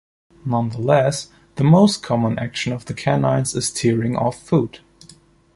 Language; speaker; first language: English; non-native, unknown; German